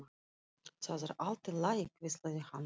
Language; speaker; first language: Icelandic; non-native, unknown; Russian